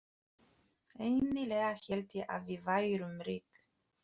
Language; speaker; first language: Icelandic; non-native, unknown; Polish